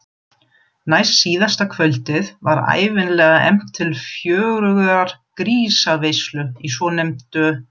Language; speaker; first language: Icelandic; non-native, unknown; German